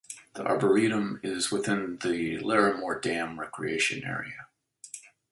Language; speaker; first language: English; native; English